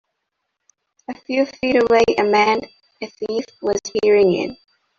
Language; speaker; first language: English; non-native, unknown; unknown